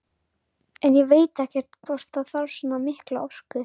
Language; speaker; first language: Icelandic; native; Icelandic